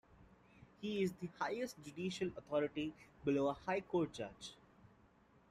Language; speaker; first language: English; non-native, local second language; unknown